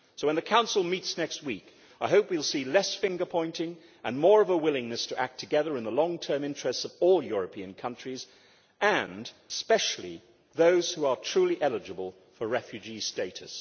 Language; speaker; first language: English; native; English